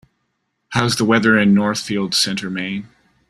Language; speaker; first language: English; native; English